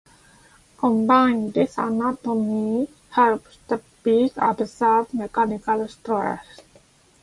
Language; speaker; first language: English; non-native, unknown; Japanese